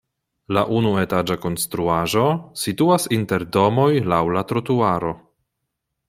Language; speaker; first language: Esperanto; non-native, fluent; Polish